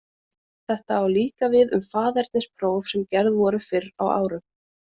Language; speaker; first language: Icelandic; native; Icelandic